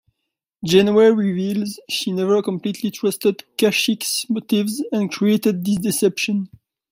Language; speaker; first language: English; non-native, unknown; French